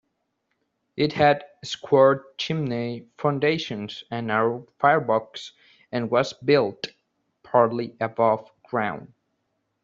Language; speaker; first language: English; native; English